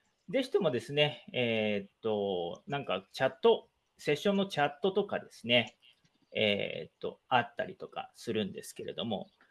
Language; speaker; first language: Japanese; native; Japanese